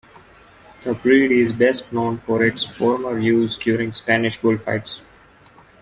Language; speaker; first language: English; non-native, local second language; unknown